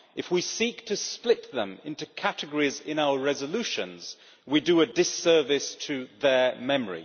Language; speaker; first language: English; native; English